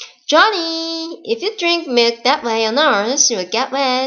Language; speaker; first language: English; non-native, fluent; Korean